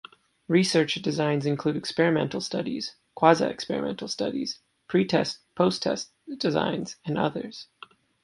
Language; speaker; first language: English; native; English